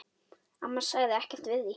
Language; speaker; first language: Icelandic; native; Icelandic